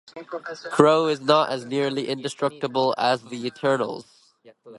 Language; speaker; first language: English; native; English